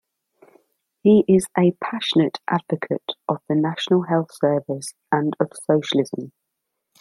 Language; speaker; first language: English; native; English